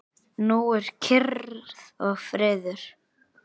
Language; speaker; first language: Icelandic; native; Icelandic